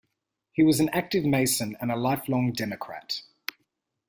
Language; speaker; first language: English; native; English